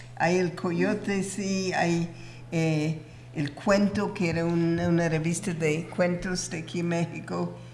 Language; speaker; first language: Spanish; non-native, fluent; English